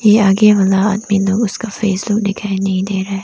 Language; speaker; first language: Hindi; non-native, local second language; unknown